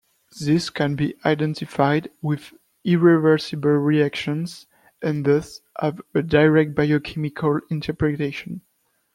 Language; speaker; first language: English; non-native, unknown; French